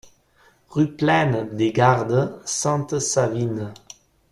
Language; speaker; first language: French; non-native, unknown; German